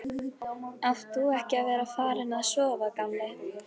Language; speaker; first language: Icelandic; native; Icelandic